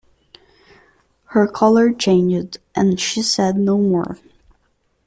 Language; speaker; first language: English; non-native, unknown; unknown